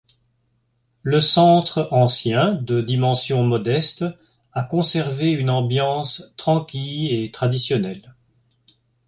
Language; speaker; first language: French; native; French